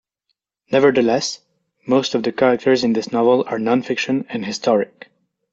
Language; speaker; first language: English; non-native, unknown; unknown